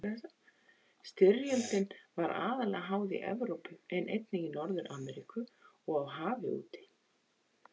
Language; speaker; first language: Icelandic; native; Icelandic